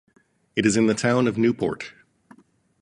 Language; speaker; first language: English; native; English